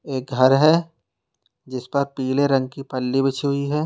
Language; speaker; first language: Hindi; native; Hindi